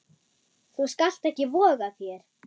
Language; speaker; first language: Icelandic; non-native, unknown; German